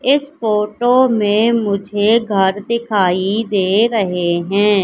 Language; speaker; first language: Hindi; native; Hindi